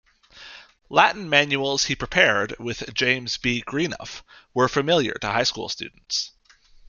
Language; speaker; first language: English; native; English